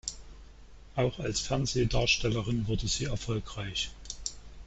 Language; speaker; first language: German; native; German